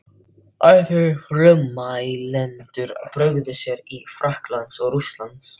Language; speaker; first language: Icelandic; non-native, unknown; Filipino